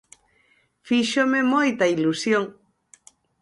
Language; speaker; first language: Galician; native; Galician